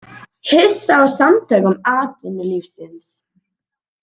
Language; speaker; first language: Icelandic; native; Icelandic